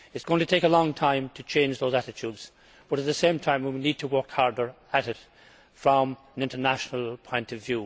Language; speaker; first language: English; native; English